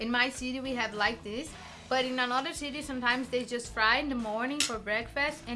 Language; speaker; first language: English; non-native, fluent; Portuguese